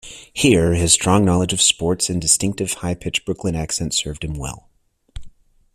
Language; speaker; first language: English; native; English